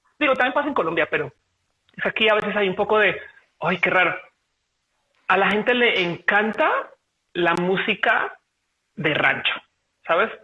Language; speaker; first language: Spanish; native; Spanish